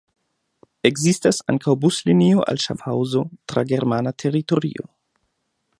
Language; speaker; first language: Esperanto; non-native, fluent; German